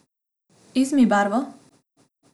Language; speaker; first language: Slovenian; non-native, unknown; Macedonian